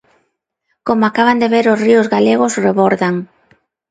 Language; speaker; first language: Galician; non-native, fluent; Spanish